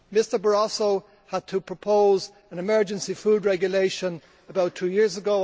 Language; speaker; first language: English; native; English